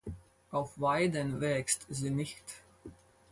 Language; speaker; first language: German; non-native, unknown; Latvian